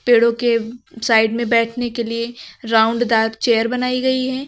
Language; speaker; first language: Hindi; native; Hindi